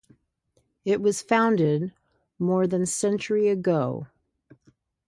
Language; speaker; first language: English; native; English